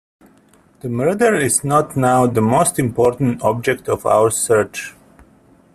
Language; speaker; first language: English; native; English